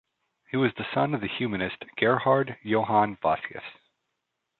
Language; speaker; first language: English; native; English